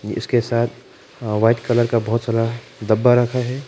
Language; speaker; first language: Hindi; non-native, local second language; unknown